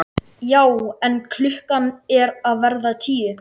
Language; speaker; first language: Icelandic; native; Icelandic